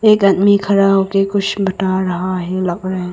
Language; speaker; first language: Hindi; non-native, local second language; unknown